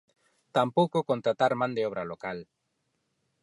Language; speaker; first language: Galician; non-native, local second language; Spanish